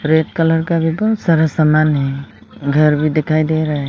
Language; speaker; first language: Hindi; non-native, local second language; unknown